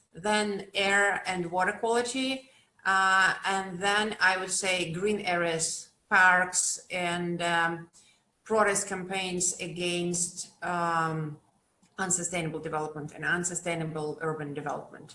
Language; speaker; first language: English; non-native, fluent; Russian